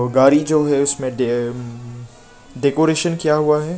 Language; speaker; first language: Hindi; non-native, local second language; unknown